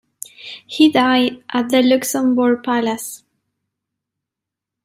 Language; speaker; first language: English; non-native, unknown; Spanish